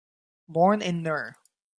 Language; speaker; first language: English; native; English